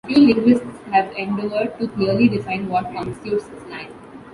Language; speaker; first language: English; non-native, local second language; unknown